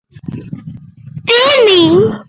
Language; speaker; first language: English; non-native, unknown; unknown